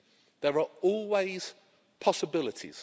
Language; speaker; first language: English; native; English